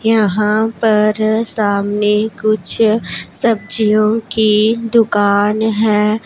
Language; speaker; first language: Hindi; non-native, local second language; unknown